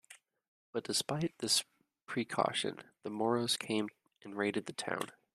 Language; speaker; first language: English; native; English